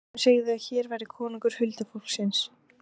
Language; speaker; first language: Icelandic; native; Icelandic